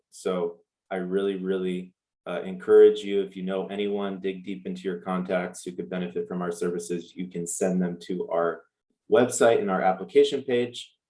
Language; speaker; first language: English; native; English